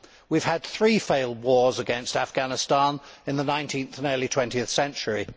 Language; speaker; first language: English; native; English